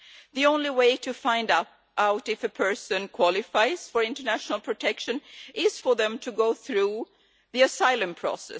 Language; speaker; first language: English; non-native, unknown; Swedish